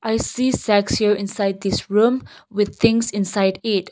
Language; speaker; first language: English; non-native, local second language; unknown